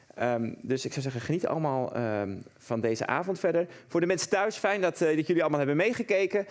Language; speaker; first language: Dutch; native; Dutch